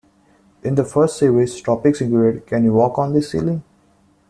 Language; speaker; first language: English; non-native, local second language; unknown